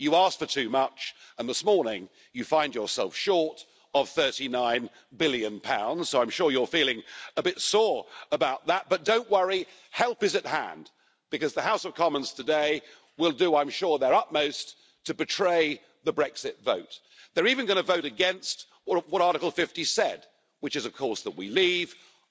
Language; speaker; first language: English; native; English